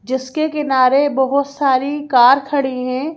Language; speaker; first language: Hindi; native; Hindi